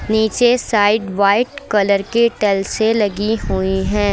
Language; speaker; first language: Hindi; native; Hindi